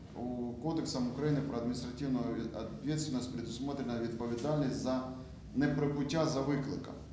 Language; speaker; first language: Ukrainian; non-native, local second language; Russian